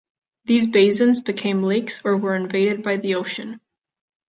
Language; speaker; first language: English; non-native, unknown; Catalan